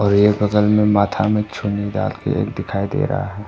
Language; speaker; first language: Hindi; non-native, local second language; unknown